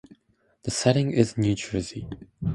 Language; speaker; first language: English; native; English